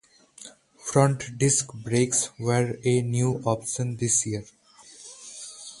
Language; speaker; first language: English; non-native, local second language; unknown